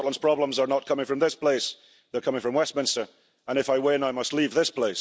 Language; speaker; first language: English; early bilingual, heritage; English